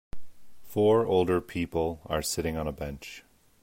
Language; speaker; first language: English; native; English